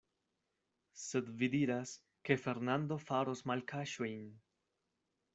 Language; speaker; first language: Esperanto; non-native, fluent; Spanish